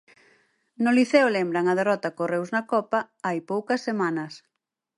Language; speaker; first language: Galician; native; Galician